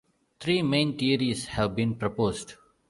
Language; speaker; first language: English; non-native, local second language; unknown